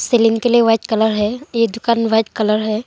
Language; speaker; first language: Hindi; non-native, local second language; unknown